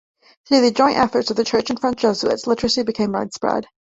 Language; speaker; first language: English; native; English